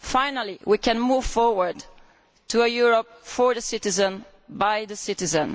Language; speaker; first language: English; non-native, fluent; Italian